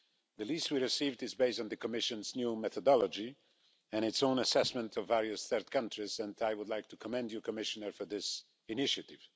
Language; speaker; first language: English; non-native, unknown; Polish